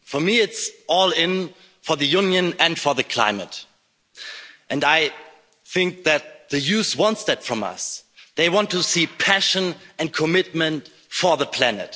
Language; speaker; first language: English; non-native, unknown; German